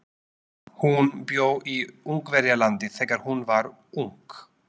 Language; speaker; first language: Icelandic; non-native, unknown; Slovak